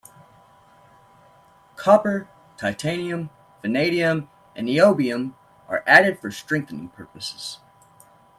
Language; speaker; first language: English; native; English